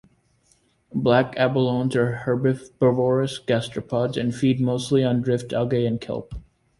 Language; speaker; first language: English; native; English